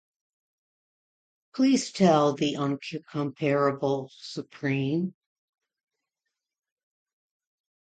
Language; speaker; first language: English; native; English